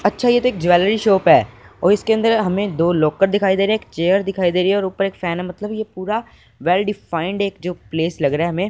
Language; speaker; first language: Hindi; non-native, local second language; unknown